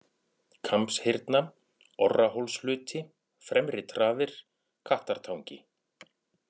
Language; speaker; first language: Icelandic; native; Icelandic